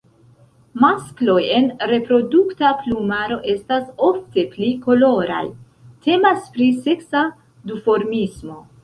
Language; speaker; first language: Esperanto; non-native, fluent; Central Kurdish